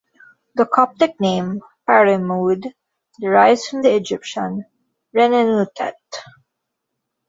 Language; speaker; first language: English; non-native, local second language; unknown